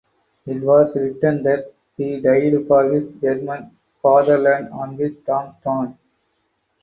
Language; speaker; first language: English; non-native, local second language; Tamil